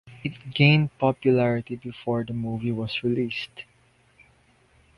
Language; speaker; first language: English; non-native, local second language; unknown